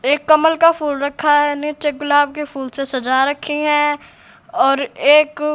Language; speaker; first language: Hindi; native; Hindi